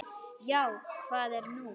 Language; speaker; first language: Icelandic; native; Icelandic